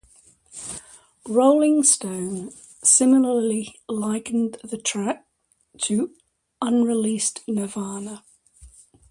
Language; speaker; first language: English; native; English